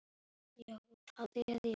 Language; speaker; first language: Icelandic; native; Icelandic